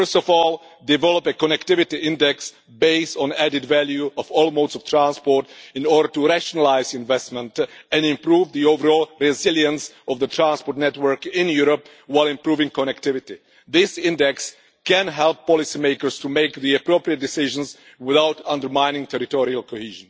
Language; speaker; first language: English; non-native, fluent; Czech